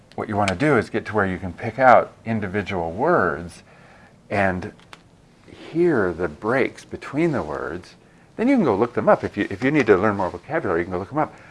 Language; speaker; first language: English; native; English